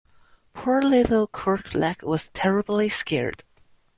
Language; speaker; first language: English; non-native, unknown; Chinese